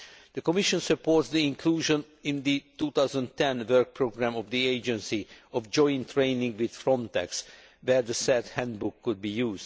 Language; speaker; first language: English; non-native, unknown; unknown